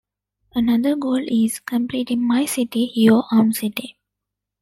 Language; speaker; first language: English; non-native, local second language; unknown